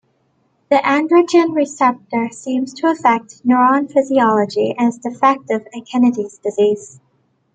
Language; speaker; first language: English; native; English